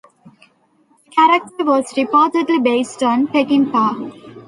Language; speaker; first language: English; non-native, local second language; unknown